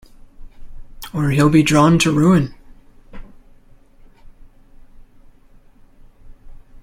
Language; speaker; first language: English; native; English